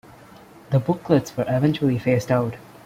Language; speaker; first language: English; non-native, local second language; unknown